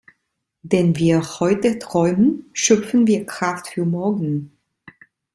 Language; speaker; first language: German; non-native, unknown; Italian